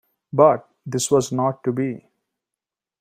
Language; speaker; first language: English; non-native, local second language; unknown